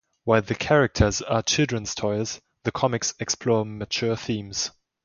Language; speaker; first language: English; non-native, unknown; German